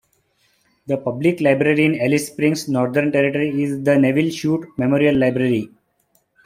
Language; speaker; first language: English; non-native, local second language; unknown